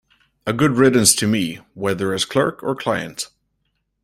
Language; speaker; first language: English; native; English